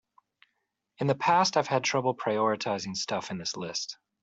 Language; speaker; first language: English; native; English